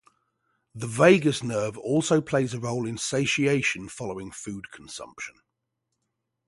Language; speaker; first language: English; native; English